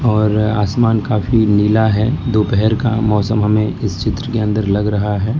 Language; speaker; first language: Hindi; non-native, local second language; Gujarati